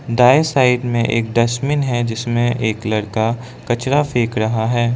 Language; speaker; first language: Hindi; non-native, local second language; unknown